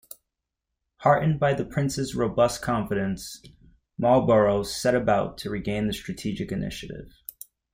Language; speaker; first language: English; native; English